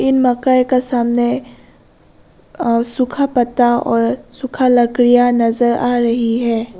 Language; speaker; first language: Hindi; non-native, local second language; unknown